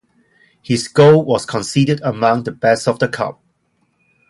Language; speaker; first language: English; non-native, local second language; Cantonese